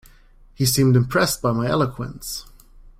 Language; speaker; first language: English; non-native, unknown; German